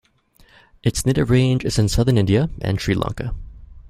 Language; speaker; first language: English; native; English